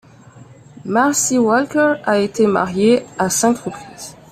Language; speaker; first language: French; non-native, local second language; Arabic